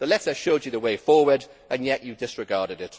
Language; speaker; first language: English; native; English